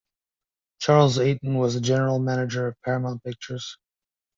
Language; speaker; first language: English; native; English